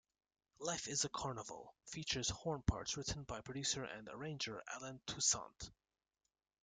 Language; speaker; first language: English; native; English